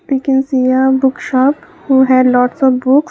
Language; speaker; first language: English; non-native, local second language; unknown